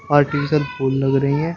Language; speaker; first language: Hindi; native; Hindi